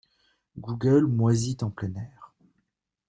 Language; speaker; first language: French; native; French